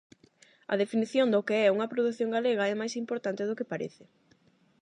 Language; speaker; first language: Galician; non-native, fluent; Spanish